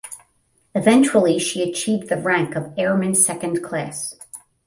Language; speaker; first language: English; native; English